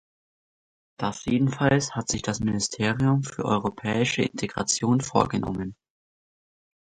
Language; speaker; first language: German; native; German